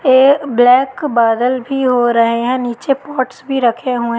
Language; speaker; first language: Hindi; native; Hindi